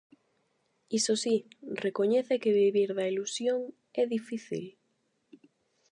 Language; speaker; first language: Galician; non-native, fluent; Spanish